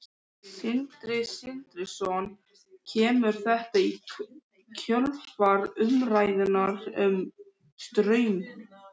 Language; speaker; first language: Icelandic; native; Icelandic